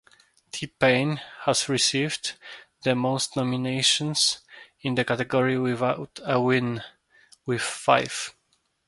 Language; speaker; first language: English; non-native, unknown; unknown